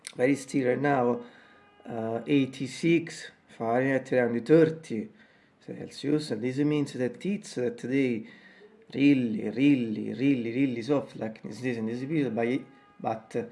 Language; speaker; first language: English; non-native, learner; Italian